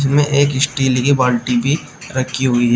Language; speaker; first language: Hindi; native; Hindi